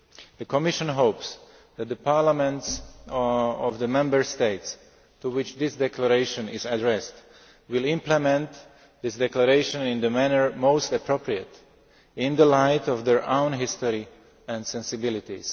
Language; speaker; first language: English; non-native, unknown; Slovak